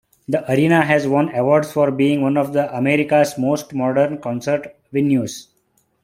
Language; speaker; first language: English; non-native, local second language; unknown